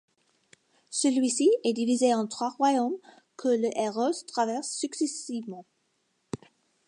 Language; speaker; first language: French; non-native, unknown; English